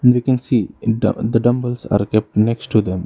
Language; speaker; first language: English; non-native, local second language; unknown